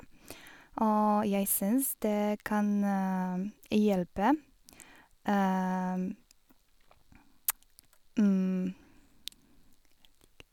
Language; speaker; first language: Norwegian; non-native, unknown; Polish